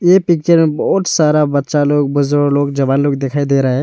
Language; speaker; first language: Hindi; early bilingual, other home language; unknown